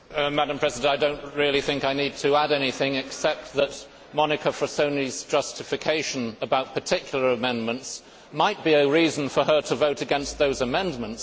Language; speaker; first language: English; native; English